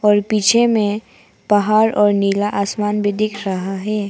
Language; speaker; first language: Hindi; non-native, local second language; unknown